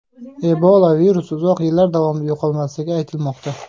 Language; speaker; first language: Uzbek; native; Uzbek